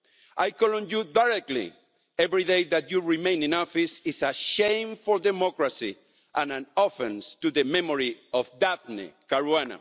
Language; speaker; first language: English; non-native, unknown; Spanish